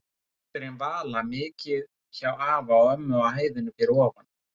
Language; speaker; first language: Icelandic; native; Icelandic